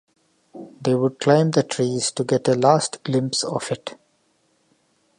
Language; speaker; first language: English; non-native, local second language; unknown